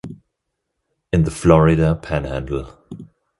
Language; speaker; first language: English; non-native, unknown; German